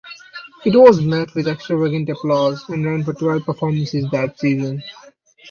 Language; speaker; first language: English; non-native, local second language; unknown